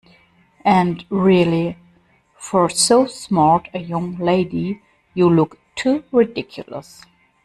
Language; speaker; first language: English; non-native, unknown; German